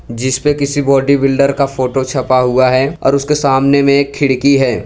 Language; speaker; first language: Hindi; non-native, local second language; Gujarati